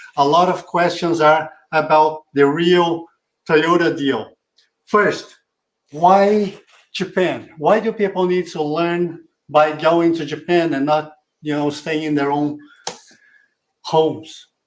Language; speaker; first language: English; non-native, fluent; Portuguese